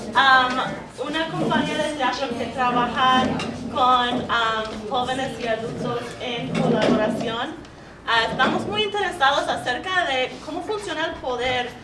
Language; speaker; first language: Spanish; non-native, learner; English